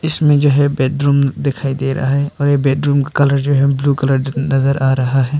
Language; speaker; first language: Hindi; non-native, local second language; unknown